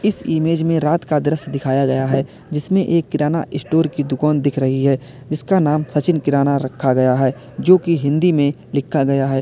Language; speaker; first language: Hindi; native; Hindi